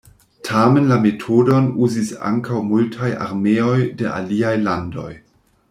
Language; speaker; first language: Esperanto; non-native, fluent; German